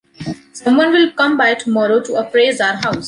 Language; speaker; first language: English; non-native, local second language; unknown